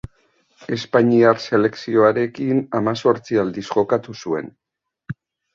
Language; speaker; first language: Basque; native; Basque